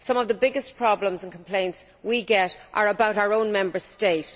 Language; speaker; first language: English; native; English